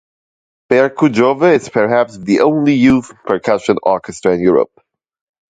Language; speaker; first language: English; non-native, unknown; German